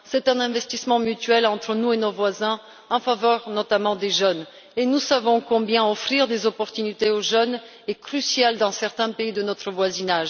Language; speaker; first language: French; non-native, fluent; Bulgarian